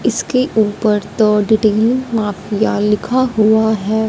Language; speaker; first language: Hindi; non-native, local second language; Punjabi